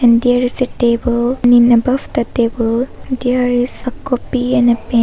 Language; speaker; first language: English; non-native, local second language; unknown